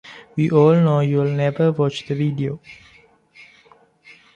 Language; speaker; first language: English; non-native, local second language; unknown